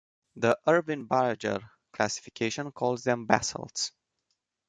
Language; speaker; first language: English; non-native, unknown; Romanian